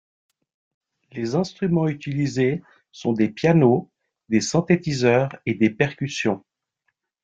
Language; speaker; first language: French; native; French